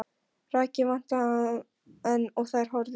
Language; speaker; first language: Icelandic; non-native, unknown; Polish